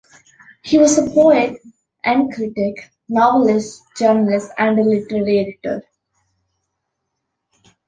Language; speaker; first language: English; non-native, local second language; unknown